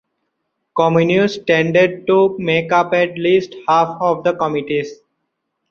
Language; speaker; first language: English; non-native, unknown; Bangla